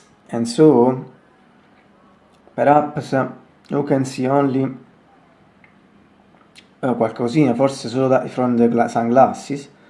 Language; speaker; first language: English; non-native, learner; Italian